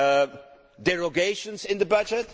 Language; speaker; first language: English; non-native, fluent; Dutch